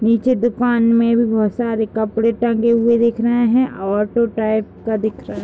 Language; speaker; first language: Hindi; native; Hindi